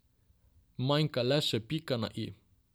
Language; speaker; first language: Slovenian; non-native, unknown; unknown